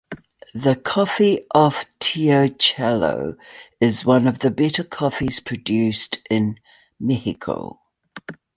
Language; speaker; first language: English; native; English